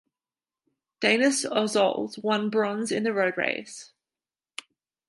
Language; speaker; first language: English; native; English